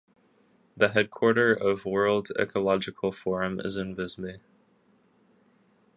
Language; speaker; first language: English; native; English